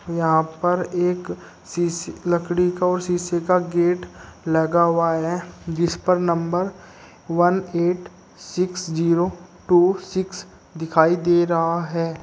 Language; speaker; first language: Hindi; native; Hindi